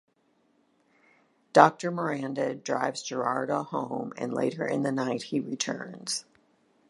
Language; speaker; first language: English; native; English